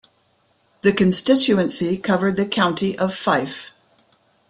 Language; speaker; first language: English; native; English